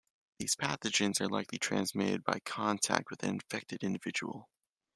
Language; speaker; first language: English; native; English